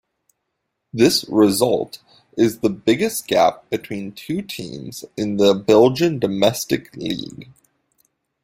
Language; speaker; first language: English; native; English